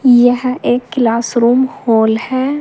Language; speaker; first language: Hindi; native; Hindi